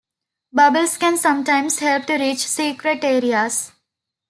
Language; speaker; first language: English; non-native, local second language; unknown